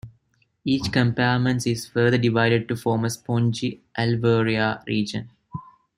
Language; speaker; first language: English; non-native, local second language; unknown